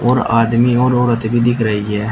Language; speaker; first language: Hindi; native; Hindi